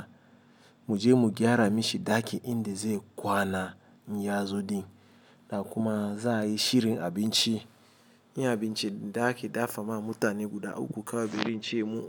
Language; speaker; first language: Hausa; non-native, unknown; Igbo